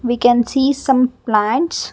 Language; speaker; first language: English; non-native, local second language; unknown